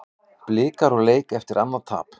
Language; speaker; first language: Icelandic; native; Icelandic